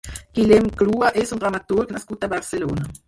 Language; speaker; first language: Catalan; non-native, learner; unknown